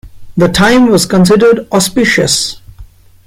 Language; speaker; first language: English; non-native, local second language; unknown